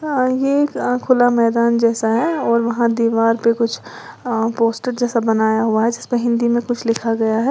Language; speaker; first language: Hindi; native; Hindi